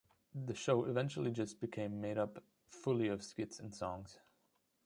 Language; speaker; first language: English; non-native, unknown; German